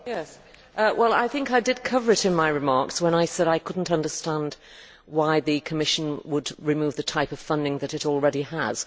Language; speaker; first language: English; native; English